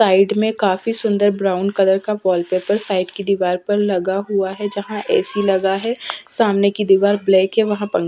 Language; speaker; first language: Hindi; non-native, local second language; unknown